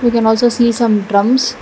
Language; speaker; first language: English; non-native, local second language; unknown